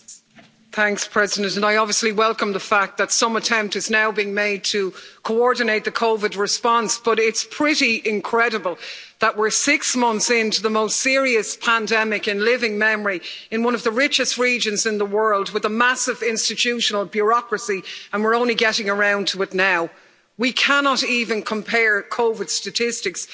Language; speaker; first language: English; native; English